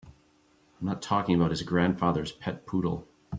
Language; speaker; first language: English; native; English